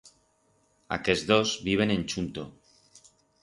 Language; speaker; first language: Aragonese; non-native, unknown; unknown